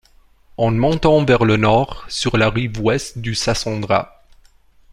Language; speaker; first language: French; non-native, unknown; Romanian